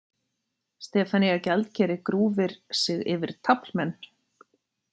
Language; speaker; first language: Icelandic; native; Icelandic